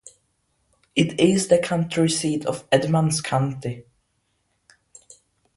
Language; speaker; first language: English; non-native, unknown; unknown